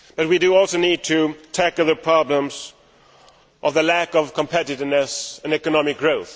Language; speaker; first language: English; non-native, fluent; Swedish